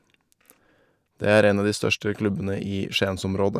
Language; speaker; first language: Norwegian; native; Norwegian